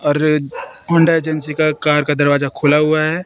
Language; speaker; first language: Hindi; native; Hindi